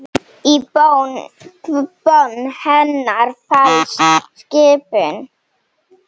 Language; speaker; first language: Icelandic; non-native, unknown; Slovenian